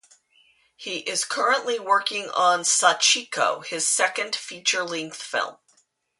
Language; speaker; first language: English; native; English